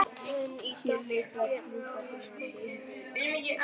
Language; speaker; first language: Icelandic; native; Icelandic